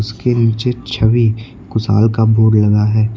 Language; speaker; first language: Hindi; native; Hindi